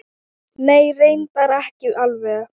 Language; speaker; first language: Icelandic; non-native, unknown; Thai